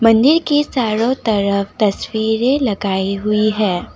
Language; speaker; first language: Hindi; non-native, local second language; Assamese